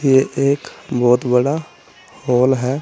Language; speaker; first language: Hindi; native; Hindi